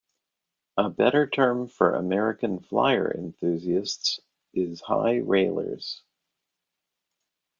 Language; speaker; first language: English; native; English